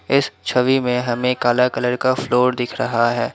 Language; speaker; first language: Hindi; non-native, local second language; Assamese